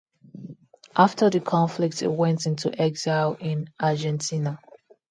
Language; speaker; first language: English; non-native, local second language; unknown